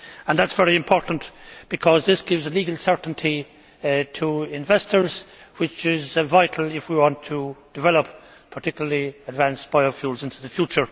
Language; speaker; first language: English; native; English